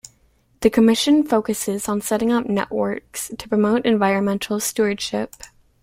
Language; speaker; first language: English; native; English